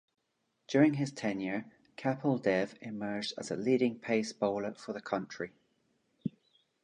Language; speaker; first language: English; native; English